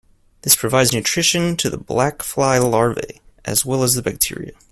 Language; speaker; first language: English; native; English